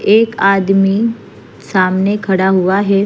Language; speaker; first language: Hindi; non-native, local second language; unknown